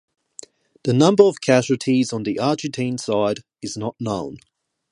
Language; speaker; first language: English; non-native, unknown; Japanese